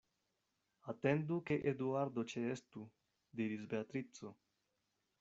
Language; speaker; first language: Esperanto; non-native, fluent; Spanish